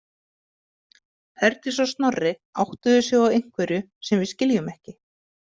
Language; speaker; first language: Icelandic; native; Icelandic